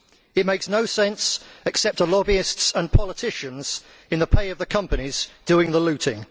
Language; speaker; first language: English; native; English